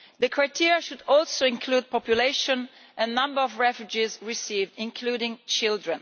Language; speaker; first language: English; non-native, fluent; Italian